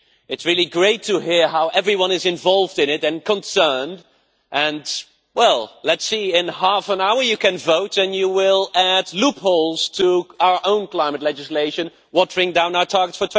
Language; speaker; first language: English; non-native, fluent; Dutch